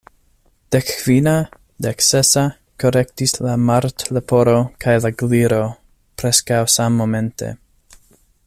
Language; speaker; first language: Esperanto; non-native, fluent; English